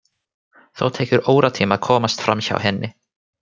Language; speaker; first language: Icelandic; non-native, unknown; Finnish